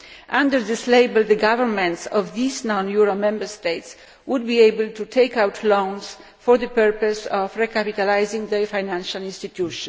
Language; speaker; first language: English; non-native, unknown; Polish